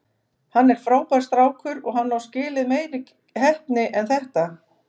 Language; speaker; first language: Icelandic; native; Icelandic